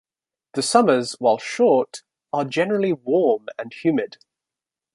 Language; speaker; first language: English; native; English